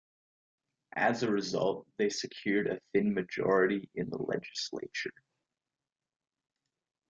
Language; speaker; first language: English; native; English